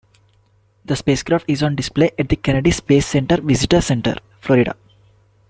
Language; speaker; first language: English; non-native, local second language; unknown